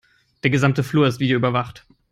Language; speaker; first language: English; non-native, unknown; German